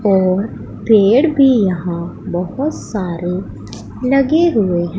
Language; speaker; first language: Hindi; non-native, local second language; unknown